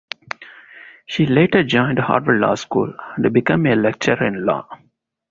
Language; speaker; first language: English; non-native, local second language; Tamil